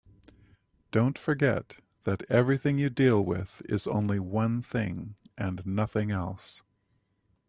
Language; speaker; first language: English; native; English